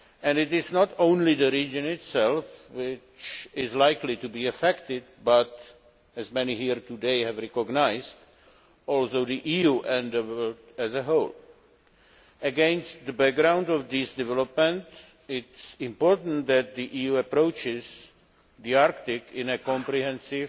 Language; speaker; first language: English; non-native, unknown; Czech